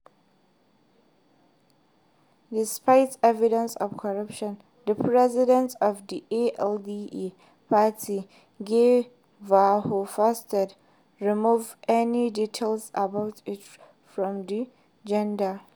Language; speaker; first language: English; non-native, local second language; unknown